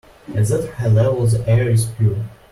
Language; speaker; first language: English; non-native, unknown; Russian